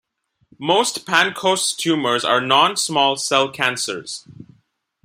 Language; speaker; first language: English; non-native, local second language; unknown